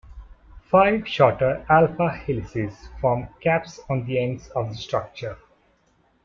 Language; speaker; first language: English; non-native, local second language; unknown